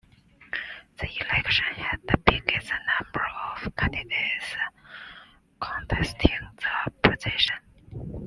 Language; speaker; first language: English; non-native, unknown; Chinese